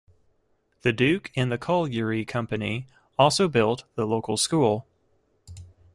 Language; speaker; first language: English; native; English